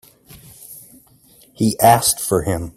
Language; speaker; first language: English; native; English